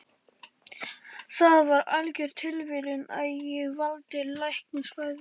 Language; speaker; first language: Icelandic; non-native, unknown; Polish